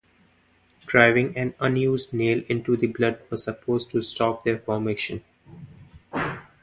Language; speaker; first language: English; non-native, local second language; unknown